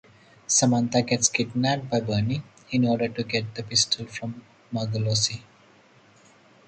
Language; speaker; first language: English; non-native, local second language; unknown